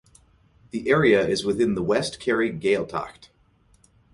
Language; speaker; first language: English; native; English